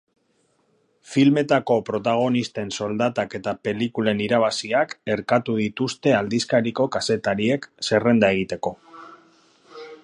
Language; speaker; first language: Basque; native; Basque